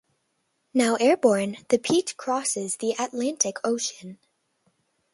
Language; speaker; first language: English; native; English